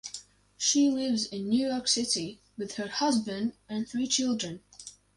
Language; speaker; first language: English; non-native, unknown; Latvian